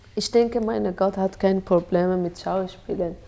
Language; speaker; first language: German; non-native, learner; Persian